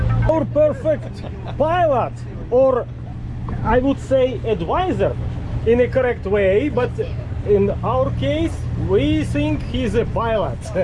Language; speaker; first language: English; non-native, learner; Russian